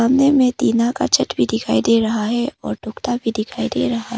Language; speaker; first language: Hindi; early bilingual, other home language; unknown